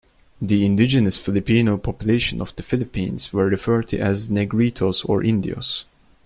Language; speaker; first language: English; non-native, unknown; Turkish